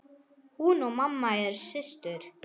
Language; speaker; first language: Icelandic; non-native, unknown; German